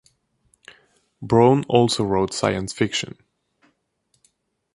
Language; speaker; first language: English; non-native, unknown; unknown